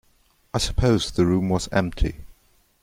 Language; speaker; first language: English; non-native, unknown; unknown